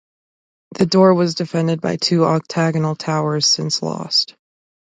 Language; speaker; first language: English; native; English